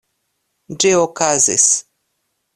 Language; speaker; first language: Esperanto; non-native, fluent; Russian